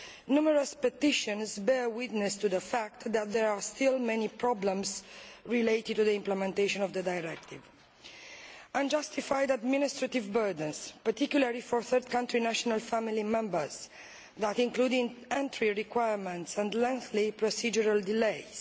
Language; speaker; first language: English; non-native, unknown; Romanian